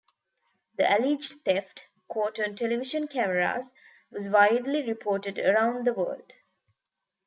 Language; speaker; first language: English; non-native, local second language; Tamil